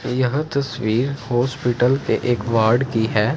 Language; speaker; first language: Hindi; non-native, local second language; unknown